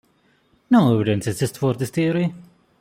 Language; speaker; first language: English; non-native, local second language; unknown